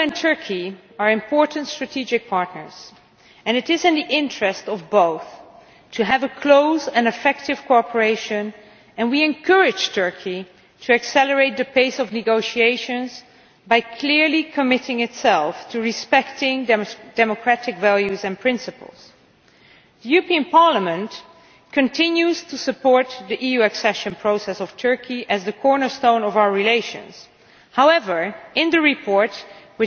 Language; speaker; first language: English; non-native, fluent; Dutch